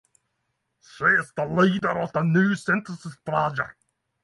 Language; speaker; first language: English; non-native, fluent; Norwegian